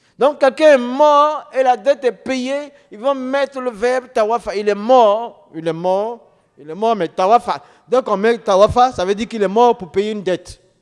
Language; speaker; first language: French; non-native, local second language; Dyula